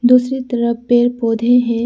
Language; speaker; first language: Hindi; non-native, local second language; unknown